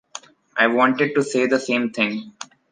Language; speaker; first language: English; non-native, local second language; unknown